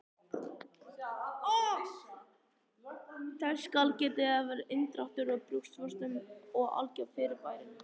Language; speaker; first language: Icelandic; native; Icelandic